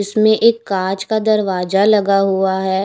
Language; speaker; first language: Hindi; native; Hindi